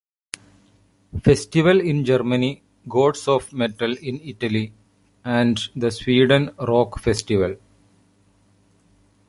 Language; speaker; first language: English; non-native, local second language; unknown